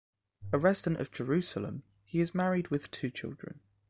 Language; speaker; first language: English; native; English